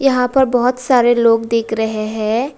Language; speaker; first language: Hindi; non-native, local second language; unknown